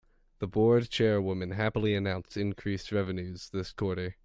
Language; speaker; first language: English; native; English